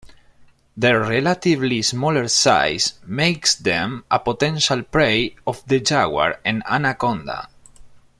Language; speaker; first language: English; non-native, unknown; Spanish